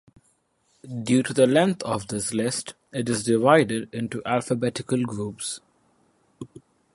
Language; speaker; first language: English; non-native, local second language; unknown